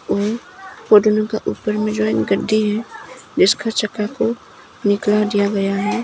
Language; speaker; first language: Hindi; non-native, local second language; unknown